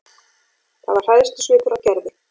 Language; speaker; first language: Icelandic; native; Icelandic